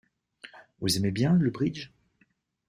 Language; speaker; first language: French; native; French